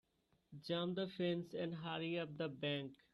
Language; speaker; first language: English; non-native, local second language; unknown